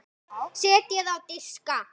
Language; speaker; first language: Icelandic; native; Icelandic